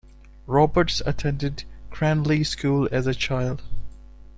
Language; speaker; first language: English; non-native, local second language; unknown